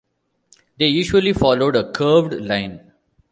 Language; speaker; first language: English; non-native, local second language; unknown